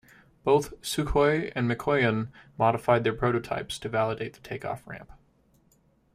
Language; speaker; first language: English; native; English